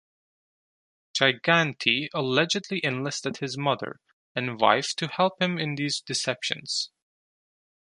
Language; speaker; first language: English; non-native, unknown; Turkish